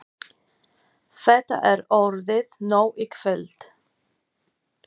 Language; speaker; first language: Icelandic; non-native, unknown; Polish